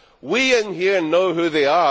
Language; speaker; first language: English; native; English